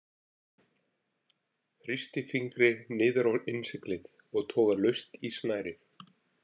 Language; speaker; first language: Icelandic; native; Icelandic